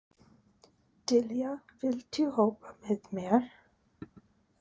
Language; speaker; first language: Icelandic; non-native, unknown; English